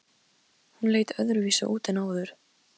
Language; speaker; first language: Icelandic; non-native, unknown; Polish